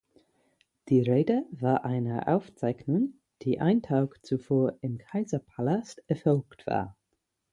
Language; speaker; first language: German; non-native, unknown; English